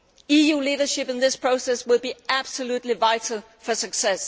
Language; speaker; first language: English; non-native, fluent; Danish